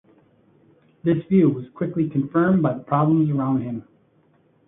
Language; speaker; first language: English; native; English